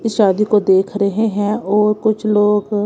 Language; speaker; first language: Hindi; non-native, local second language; Punjabi